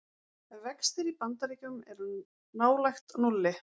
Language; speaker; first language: Icelandic; native; Icelandic